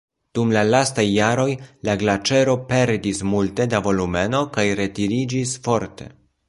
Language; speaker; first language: Esperanto; non-native, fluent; Polish